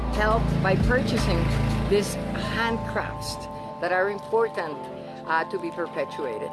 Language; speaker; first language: English; non-native, fluent; Spanish